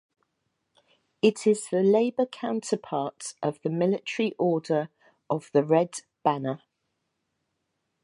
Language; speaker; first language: English; native; English